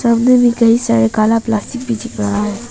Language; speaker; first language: Hindi; non-native, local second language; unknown